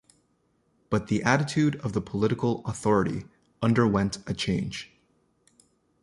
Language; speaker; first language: English; native; English